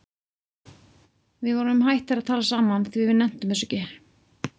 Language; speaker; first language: Icelandic; native; Icelandic